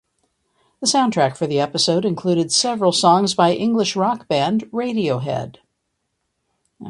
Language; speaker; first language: English; native; English